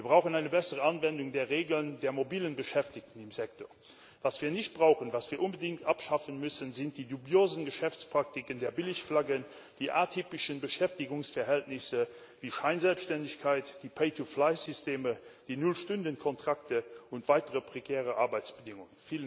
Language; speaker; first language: German; non-native, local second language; Luxembourgish